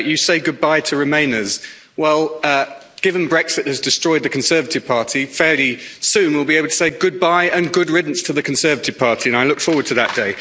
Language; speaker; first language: English; native; English